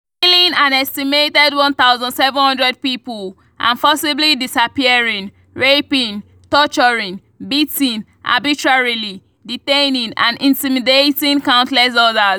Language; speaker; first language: English; non-native, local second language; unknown